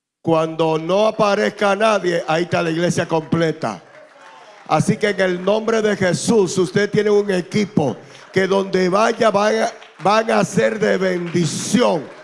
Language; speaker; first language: Spanish; native; Spanish